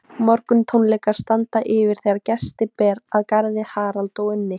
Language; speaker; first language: Icelandic; native; Icelandic